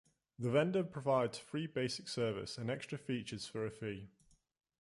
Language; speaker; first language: English; native; English